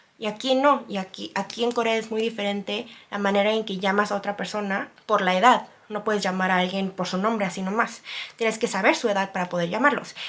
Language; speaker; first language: Spanish; non-native, fluent; Korean